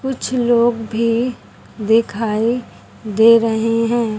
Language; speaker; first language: Hindi; native; Hindi